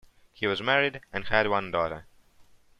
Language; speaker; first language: English; non-native, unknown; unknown